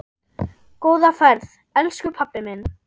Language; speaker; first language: Icelandic; non-native, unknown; German